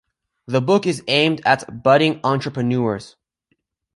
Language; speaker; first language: English; native; English